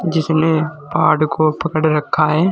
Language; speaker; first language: Hindi; native; Hindi